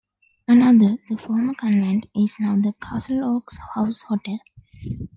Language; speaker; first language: English; non-native, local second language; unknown